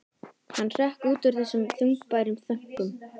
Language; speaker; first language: Icelandic; native; Icelandic